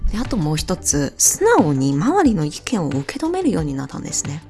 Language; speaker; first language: Japanese; non-native, fluent; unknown